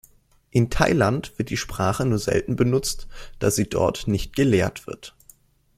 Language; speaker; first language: German; native; German